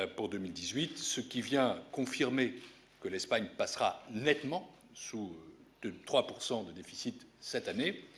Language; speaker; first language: French; native; French